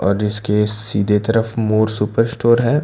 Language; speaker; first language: Hindi; non-native, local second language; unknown